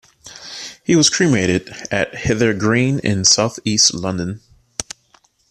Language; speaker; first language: English; native; English